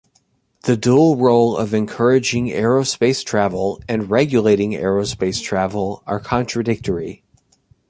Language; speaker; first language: English; native; English